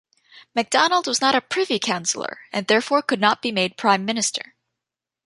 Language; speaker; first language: English; native; English